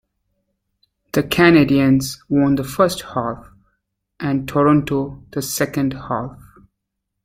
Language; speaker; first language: English; native; English